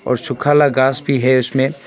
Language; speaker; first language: Hindi; non-native, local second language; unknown